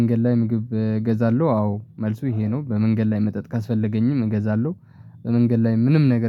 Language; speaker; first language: Amharic; non-native, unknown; Tigrinya